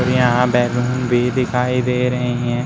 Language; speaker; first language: Hindi; native; Hindi